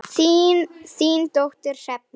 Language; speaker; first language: Icelandic; native; Icelandic